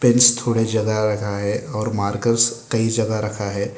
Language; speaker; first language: Hindi; non-native, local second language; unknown